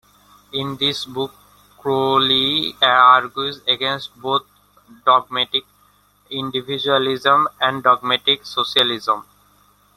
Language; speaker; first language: English; non-native, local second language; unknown